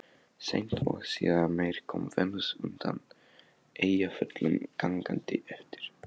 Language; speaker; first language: Icelandic; non-native, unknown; Polish